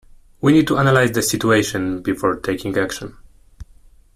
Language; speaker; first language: English; non-native, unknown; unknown